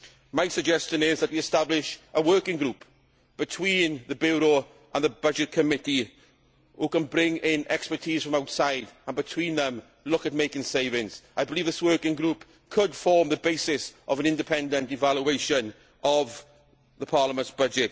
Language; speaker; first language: English; native; English